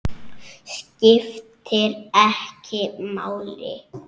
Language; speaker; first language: Icelandic; native; Icelandic